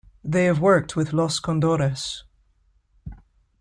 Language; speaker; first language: English; native; English